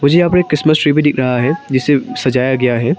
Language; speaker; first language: Hindi; non-native, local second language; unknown